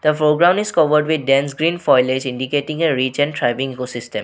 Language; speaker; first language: English; non-native, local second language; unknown